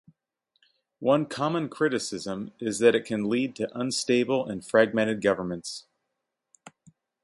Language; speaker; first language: English; native; English